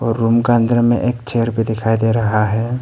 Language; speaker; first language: Hindi; early bilingual, other home language; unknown